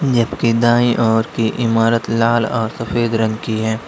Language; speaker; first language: Hindi; native; Hindi